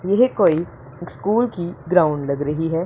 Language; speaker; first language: Hindi; non-native, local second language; Punjabi